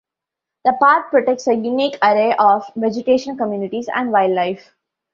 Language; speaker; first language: English; non-native, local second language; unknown